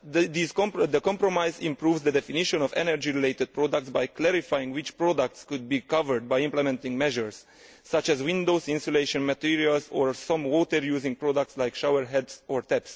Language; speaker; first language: English; non-native, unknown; Italian